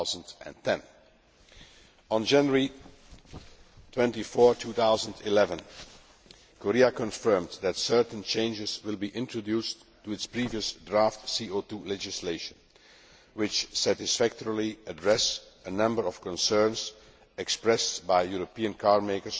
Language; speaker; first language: English; non-native, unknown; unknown